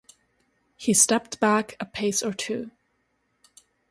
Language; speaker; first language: English; non-native, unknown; German